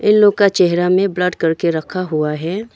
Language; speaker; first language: Hindi; non-native, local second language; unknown